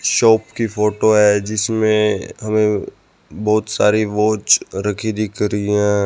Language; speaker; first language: Hindi; native; Hindi